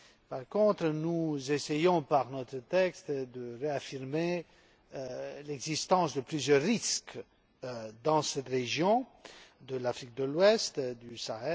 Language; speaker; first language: French; non-native, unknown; Romanian